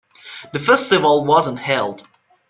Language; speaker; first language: English; non-native, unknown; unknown